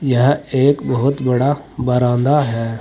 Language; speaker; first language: Hindi; native; Hindi